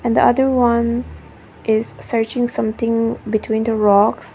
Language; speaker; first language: English; non-native, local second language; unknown